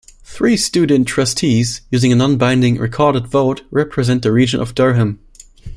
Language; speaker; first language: English; non-native, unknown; German